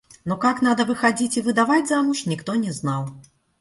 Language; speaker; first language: Russian; native; Russian